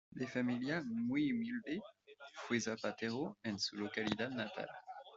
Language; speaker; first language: Spanish; non-native, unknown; French